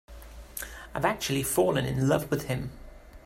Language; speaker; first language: English; native; English